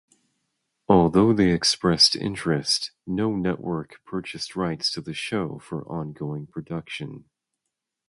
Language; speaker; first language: English; native; English